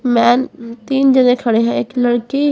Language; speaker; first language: Hindi; native; Hindi